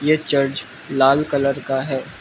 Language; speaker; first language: Hindi; non-native, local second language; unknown